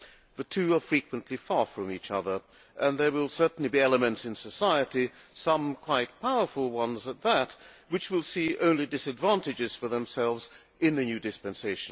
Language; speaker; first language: English; non-native, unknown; Hungarian